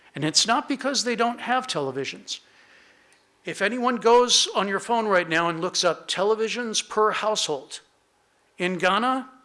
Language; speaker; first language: English; native; English